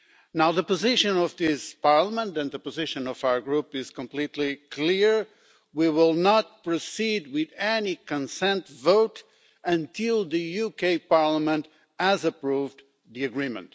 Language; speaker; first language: English; non-native, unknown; Portuguese